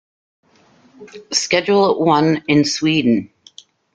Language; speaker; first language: English; native; English